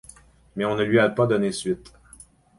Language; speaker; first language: French; native; French